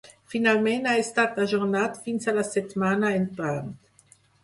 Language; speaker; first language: Catalan; non-native, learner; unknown